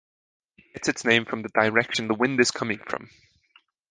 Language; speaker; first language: English; non-native, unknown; Estonian